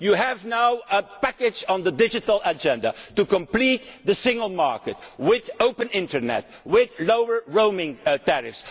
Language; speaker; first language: English; non-native, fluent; Dutch